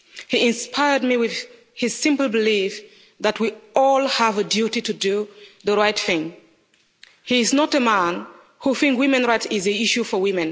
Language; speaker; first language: English; non-native, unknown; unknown